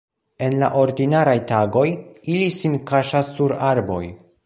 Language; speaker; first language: Esperanto; non-native, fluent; Polish